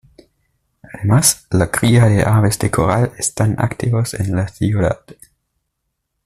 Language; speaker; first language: Spanish; native; Spanish